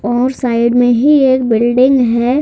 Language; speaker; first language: Hindi; native; Hindi